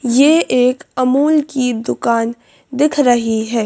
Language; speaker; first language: Hindi; native; Hindi